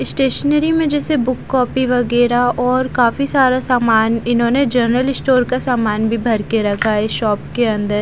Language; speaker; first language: Hindi; native; Hindi